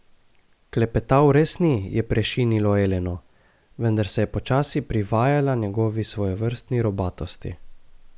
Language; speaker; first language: Slovenian; native; Slovenian